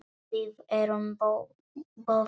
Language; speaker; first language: Icelandic; non-native, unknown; Polish